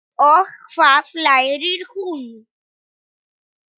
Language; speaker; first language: Icelandic; non-native, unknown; Polish